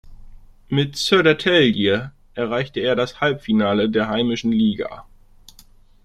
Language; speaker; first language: German; native; German